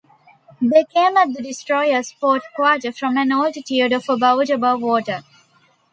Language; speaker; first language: English; non-native, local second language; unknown